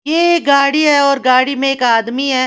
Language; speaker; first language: Hindi; native; Hindi